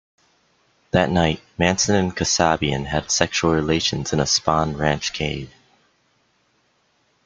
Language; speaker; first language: English; native; English